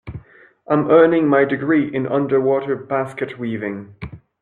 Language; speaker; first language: English; non-native, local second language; French